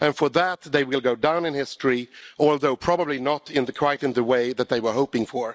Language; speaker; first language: English; non-native, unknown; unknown